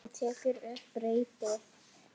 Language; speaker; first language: Icelandic; non-native, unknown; Polish